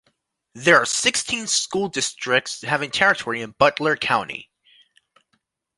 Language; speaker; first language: English; native; English